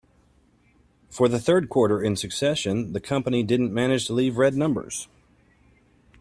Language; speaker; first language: English; native; English